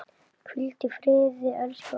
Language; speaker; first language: Icelandic; native; Icelandic